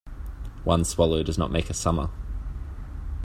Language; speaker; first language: English; native; English